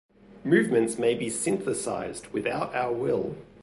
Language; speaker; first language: English; native; English